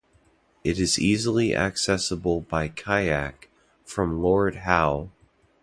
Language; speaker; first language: English; native; English